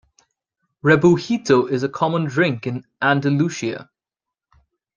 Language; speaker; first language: English; native; English